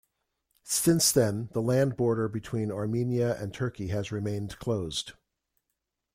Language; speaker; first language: English; native; English